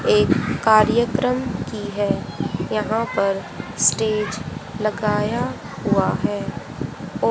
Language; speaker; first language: Hindi; native; Hindi